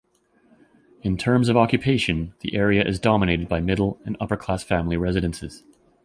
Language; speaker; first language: English; native; English